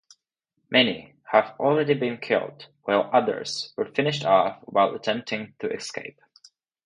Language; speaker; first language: English; non-native, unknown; Czech